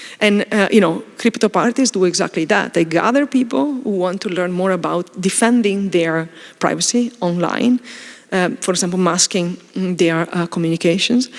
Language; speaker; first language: English; non-native, fluent; Italian